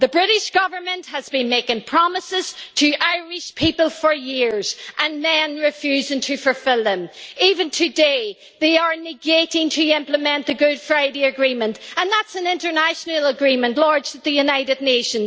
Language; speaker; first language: English; native; English